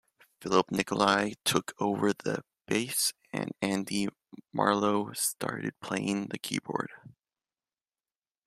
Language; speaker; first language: English; native; English